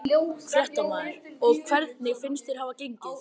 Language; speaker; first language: Icelandic; native; Icelandic